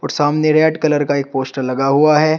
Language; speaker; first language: Hindi; native; Hindi